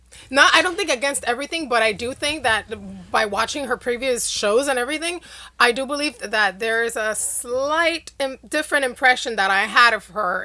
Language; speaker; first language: English; non-native, fluent; Spanish